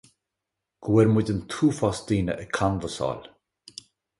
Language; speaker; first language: Irish; native; Irish